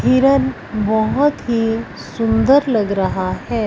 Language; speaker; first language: Hindi; non-native, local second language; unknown